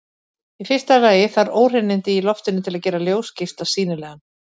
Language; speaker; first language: Icelandic; native; Icelandic